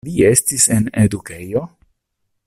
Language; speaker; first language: Esperanto; non-native, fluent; Italian